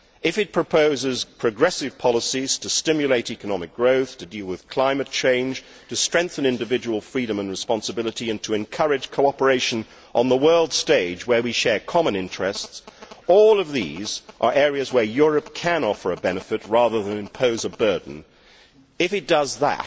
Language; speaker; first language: English; native; English